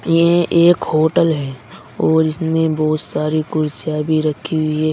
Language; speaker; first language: Hindi; native; Hindi